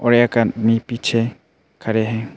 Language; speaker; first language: Hindi; non-native, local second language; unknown